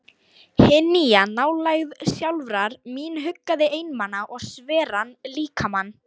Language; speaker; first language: Icelandic; non-native, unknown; Lithuanian